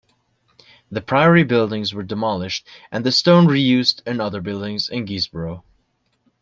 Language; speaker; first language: English; native; English